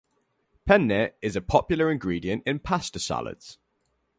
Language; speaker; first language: English; native; English